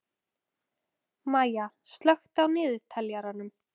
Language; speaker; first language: Icelandic; native; Icelandic